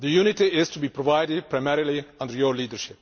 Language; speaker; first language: English; non-native, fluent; Czech